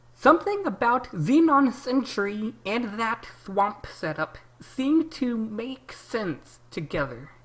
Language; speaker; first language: English; native; English